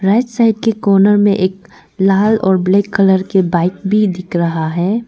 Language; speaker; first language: Hindi; non-native, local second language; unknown